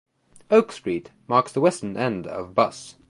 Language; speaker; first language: English; native; English